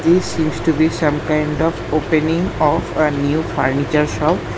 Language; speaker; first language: English; non-native, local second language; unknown